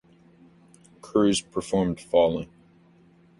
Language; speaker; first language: English; native; English